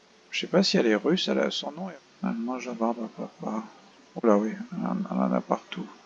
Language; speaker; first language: French; native; French